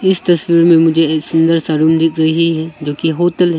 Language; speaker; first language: Hindi; non-native, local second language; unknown